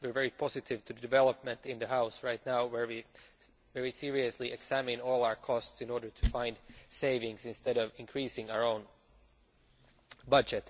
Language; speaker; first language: English; non-native, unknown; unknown